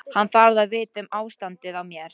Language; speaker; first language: Icelandic; non-native, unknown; Polish